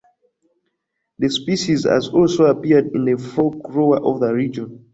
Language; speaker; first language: English; non-native, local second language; Ganda